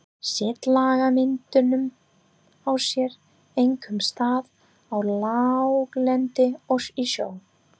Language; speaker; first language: Icelandic; non-native, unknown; English